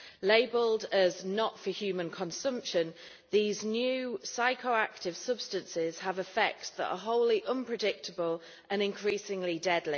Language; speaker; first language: English; native; English